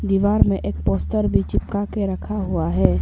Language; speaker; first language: Hindi; non-native, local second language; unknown